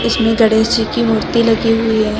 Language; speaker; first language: Hindi; native; Hindi